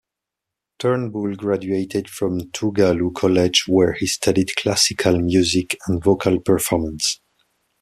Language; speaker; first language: English; non-native, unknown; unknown